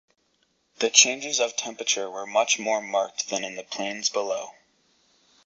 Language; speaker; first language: English; native; English